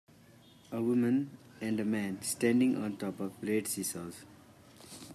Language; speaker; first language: English; non-native, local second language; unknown